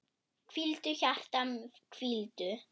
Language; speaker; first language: Icelandic; non-native, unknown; German